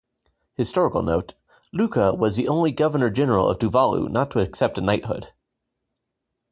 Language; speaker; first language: English; native; English